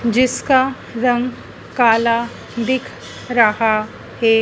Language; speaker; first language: Hindi; native; Hindi